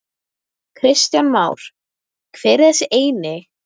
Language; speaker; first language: Icelandic; native; Icelandic